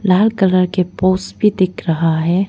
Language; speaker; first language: Hindi; non-native, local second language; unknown